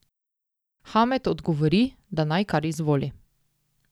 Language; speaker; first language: Slovenian; native; Slovenian